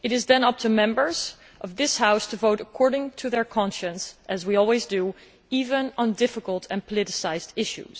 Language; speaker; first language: English; non-native, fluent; Dutch